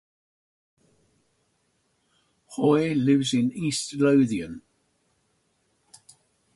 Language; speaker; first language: English; native; English